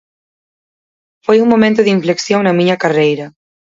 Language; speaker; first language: Galician; native; Galician